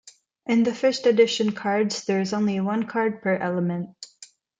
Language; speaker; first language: English; non-native, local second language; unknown